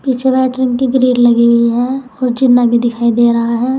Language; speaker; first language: Hindi; native; Hindi